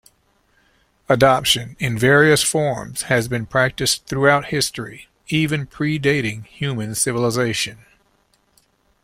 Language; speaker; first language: English; native; English